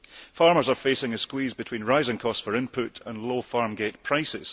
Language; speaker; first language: English; early bilingual, heritage; English